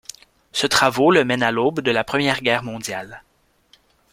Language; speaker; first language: French; native; French